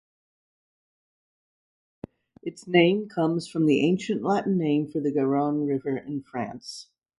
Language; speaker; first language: English; native; English